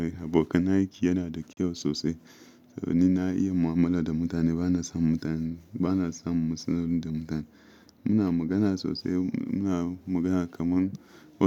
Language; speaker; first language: Hausa; non-native, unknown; Yoruba